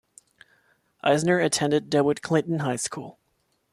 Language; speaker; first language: English; non-native, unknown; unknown